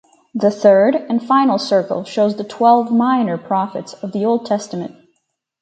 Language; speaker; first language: English; native; English